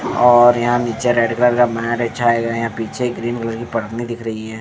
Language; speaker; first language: Hindi; non-native, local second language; Punjabi